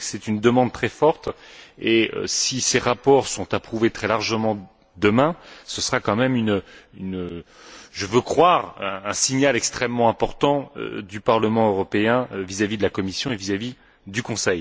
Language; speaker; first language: French; native; French